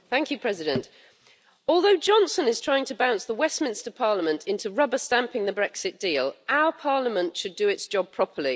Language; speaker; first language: English; native; English